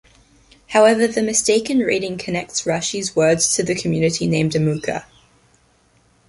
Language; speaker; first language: English; native; English